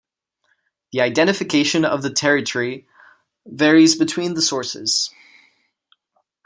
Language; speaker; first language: English; non-native, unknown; Czech